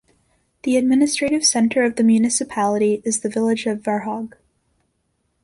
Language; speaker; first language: English; native; English